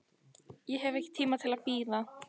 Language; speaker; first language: Icelandic; native; Icelandic